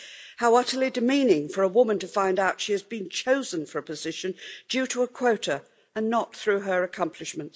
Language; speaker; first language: English; native; English